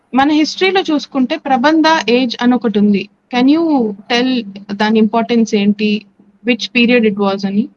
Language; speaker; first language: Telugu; native; Telugu